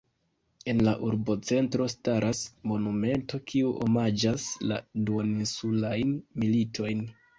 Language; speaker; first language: Esperanto; non-native, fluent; Kinyarwanda